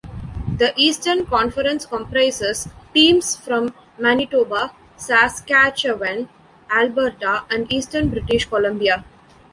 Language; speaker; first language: English; non-native, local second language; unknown